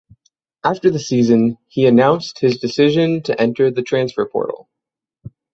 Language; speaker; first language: English; native; English